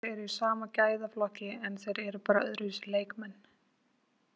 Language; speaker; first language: Icelandic; native; Icelandic